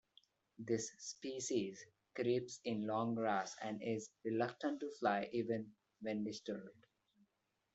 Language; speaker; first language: English; non-native, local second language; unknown